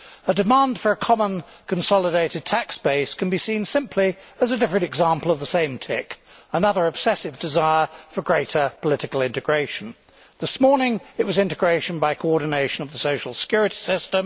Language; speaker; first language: English; native; English